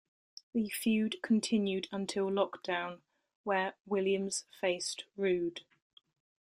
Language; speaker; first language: English; native; English